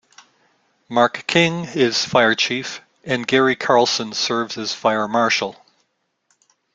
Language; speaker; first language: English; native; English